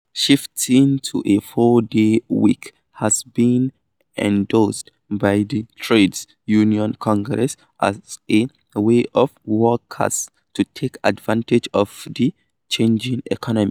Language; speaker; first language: English; non-native, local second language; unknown